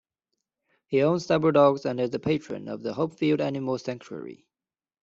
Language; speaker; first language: English; non-native, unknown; Chinese